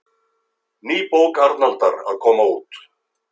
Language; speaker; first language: Icelandic; native; Icelandic